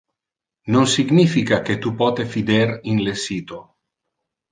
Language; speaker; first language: Interlingua; non-native, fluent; Italian